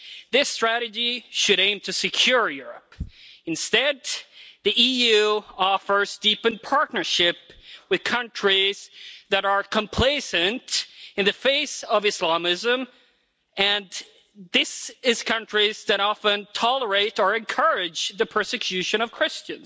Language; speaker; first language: English; non-native, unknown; Swedish